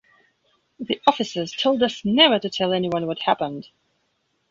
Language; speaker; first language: English; non-native, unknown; Belarusian